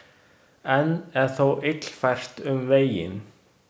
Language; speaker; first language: Icelandic; non-native, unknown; Chinese